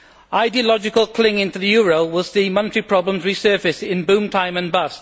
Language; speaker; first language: English; native; English